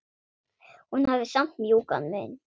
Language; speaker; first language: Icelandic; non-native, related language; Swedish